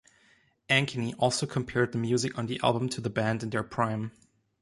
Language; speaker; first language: English; non-native, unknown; German